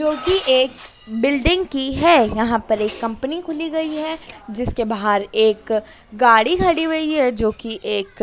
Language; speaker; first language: Hindi; native; Hindi